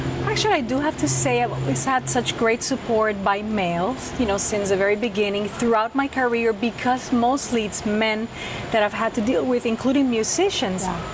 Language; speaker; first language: English; non-native, local second language; Spanish